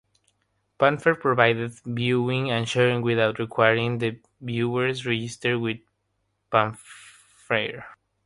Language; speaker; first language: English; non-native, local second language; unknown